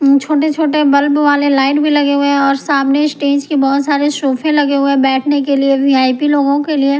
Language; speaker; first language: Hindi; non-native, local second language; Punjabi